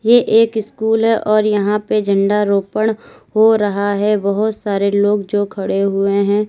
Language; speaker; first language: Hindi; native; Hindi